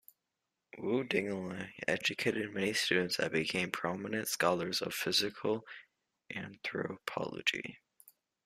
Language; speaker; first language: English; native; English